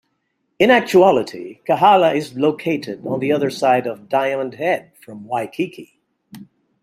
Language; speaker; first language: English; non-native, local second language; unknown